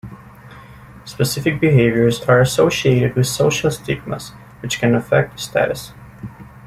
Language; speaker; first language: English; native; English